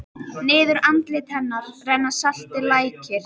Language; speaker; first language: Icelandic; native; Icelandic